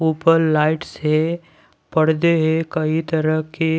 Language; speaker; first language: Hindi; non-native, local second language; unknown